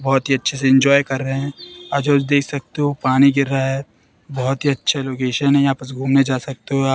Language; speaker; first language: Hindi; native; Hindi